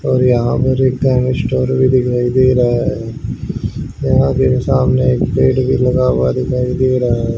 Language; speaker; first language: Hindi; native; Hindi